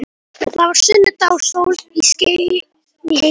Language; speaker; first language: Icelandic; non-native, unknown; Polish